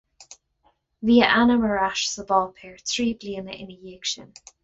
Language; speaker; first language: Irish; non-native, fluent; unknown